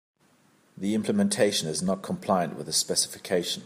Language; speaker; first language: English; native; English